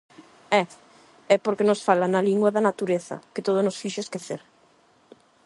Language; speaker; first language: Galician; non-native, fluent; Spanish